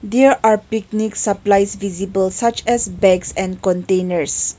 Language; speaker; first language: English; non-native, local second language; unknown